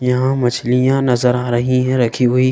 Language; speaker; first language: Hindi; native; Hindi